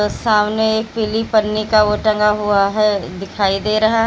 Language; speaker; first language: Hindi; native; Hindi